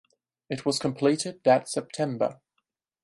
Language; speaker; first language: English; non-native, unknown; German